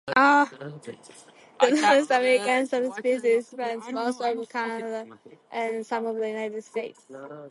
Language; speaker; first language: English; native; English